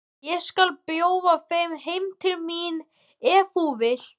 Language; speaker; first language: Icelandic; native; Icelandic